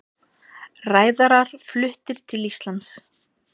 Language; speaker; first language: Icelandic; native; Icelandic